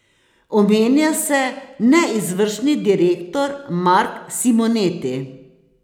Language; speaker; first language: Slovenian; native; Slovenian